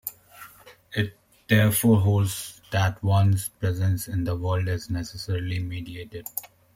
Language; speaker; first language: English; native; English